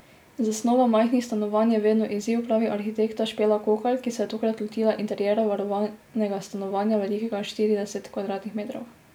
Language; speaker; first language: Slovenian; native; Slovenian